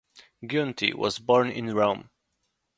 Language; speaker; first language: English; non-native, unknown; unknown